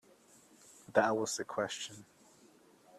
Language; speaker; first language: English; native; English